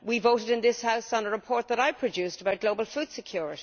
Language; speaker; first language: English; native; English